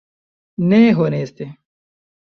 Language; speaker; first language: Esperanto; non-native, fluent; Chinese